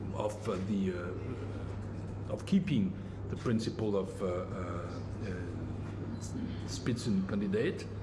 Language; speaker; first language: English; non-native, fluent; French